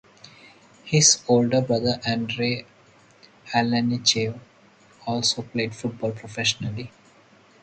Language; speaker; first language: English; non-native, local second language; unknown